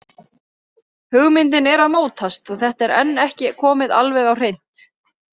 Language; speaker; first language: Icelandic; native; Icelandic